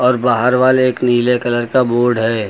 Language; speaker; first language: Hindi; native; Hindi